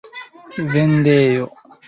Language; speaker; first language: Esperanto; non-native, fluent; Chinese